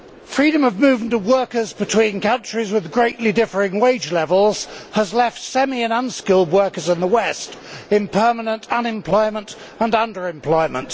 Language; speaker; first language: English; native; English